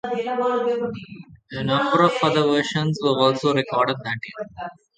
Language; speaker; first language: English; non-native, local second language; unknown